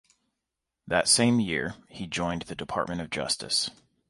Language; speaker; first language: English; native; English